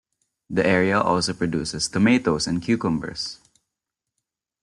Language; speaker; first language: English; non-native, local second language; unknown